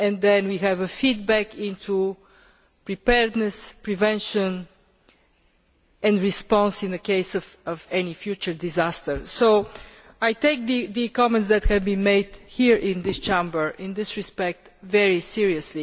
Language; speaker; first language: English; non-native, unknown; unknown